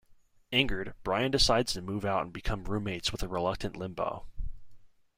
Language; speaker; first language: English; native; English